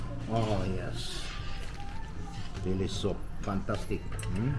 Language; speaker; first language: English; non-native, learner; Korean